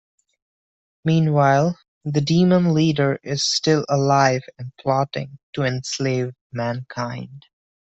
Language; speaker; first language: English; non-native, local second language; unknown